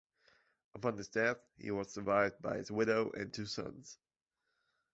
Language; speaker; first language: English; non-native, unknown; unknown